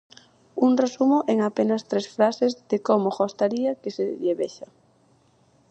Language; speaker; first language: Galician; native; Galician